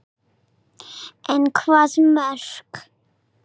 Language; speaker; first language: Icelandic; non-native, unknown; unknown